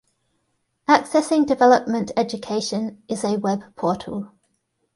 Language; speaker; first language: English; native; English